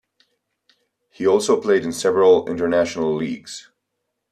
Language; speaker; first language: English; native; English